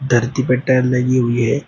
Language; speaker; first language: Hindi; native; Hindi